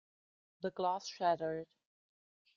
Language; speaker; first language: English; non-native, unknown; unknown